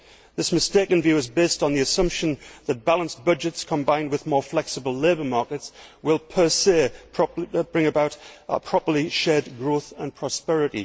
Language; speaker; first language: English; native; English